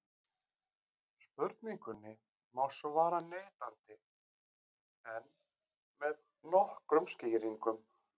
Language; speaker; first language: Icelandic; native; Icelandic